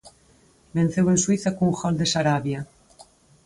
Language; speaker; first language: Galician; native; Galician